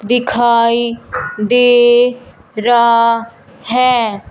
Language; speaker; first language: Hindi; non-native, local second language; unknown